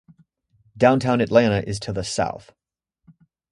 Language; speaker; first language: English; native; English